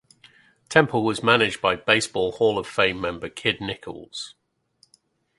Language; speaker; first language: English; native; English